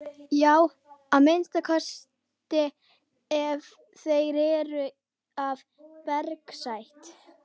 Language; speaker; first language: Icelandic; non-native, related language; Swedish